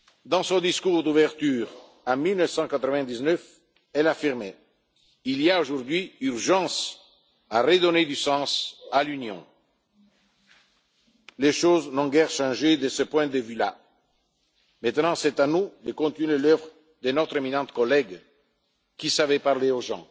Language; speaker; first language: French; non-native, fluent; Italian